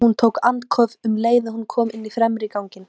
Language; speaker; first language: Icelandic; native; Icelandic